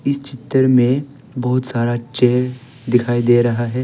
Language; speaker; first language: Hindi; non-native, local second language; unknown